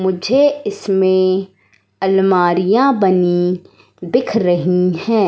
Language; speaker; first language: Hindi; native; Hindi